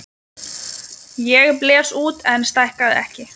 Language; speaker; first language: Icelandic; non-native, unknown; Lithuanian